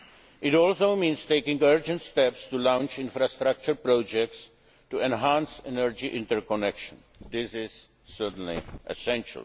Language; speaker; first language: English; non-native, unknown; Czech